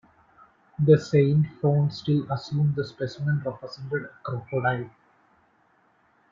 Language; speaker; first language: English; non-native, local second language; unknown